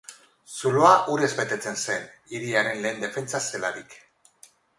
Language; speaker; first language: Basque; non-native, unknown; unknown